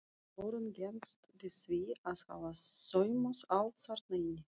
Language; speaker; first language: Icelandic; non-native, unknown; Russian